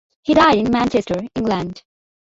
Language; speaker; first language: English; non-native, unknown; Bangla